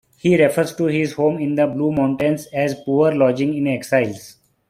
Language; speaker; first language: English; non-native, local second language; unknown